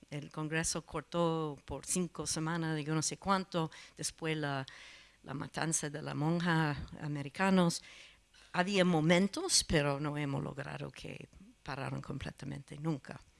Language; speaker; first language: Spanish; non-native, fluent; English